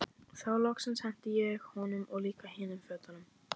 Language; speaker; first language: Icelandic; native; Icelandic